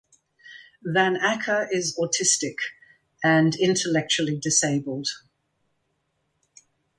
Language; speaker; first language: English; native; English